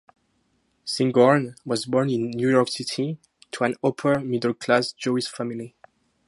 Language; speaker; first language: English; non-native, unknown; French